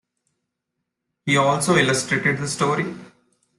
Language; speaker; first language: English; non-native, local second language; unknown